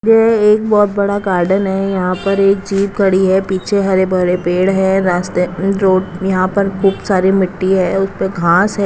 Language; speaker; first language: Hindi; non-native, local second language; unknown